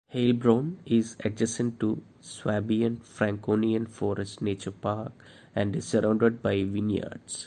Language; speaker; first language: English; non-native, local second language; Malayalam